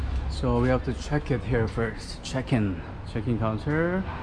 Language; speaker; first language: English; non-native, fluent; Korean